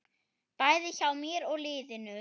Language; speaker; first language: Icelandic; non-native, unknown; German